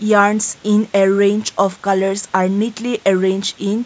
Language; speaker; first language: English; non-native, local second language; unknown